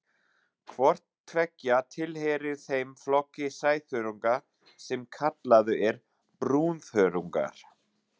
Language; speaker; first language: Icelandic; non-native, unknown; German